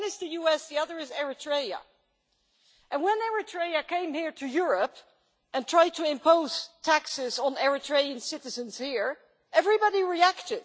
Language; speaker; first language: English; non-native, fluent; Dutch